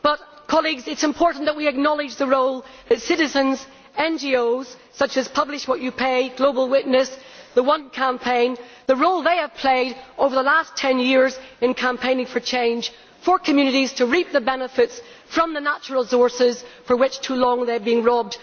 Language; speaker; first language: English; native; English